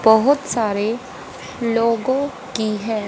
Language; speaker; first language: Hindi; native; Hindi